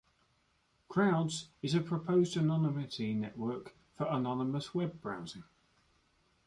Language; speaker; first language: English; native; English